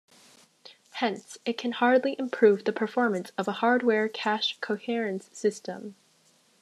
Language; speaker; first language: English; native; English